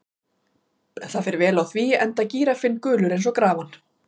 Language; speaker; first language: Icelandic; native; Icelandic